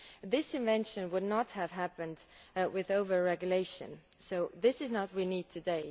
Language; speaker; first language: English; non-native, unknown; Estonian